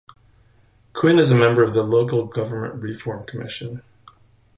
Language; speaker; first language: English; native; English